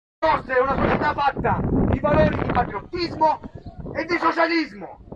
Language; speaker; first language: Italian; native; Italian